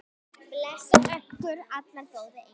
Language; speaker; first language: Icelandic; native; Icelandic